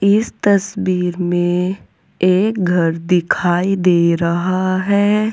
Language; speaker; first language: Hindi; native; Hindi